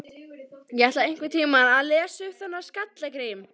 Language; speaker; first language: Icelandic; native; Icelandic